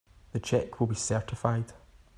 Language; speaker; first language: English; native; English